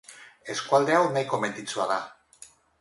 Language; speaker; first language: Basque; non-native, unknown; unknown